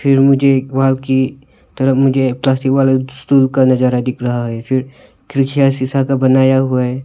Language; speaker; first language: Hindi; non-native, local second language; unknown